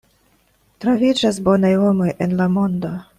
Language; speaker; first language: Esperanto; non-native, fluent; Russian